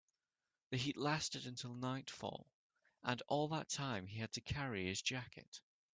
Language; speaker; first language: English; native; English